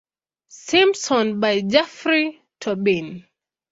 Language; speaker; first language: English; non-native, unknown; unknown